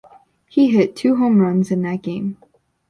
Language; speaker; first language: English; native; English